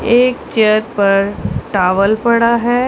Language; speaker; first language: Hindi; non-native, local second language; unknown